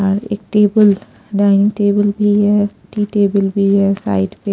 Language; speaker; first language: Hindi; non-native, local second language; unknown